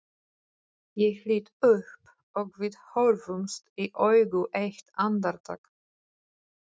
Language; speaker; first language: Icelandic; non-native, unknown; Polish